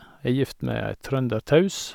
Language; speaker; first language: Norwegian; native; Norwegian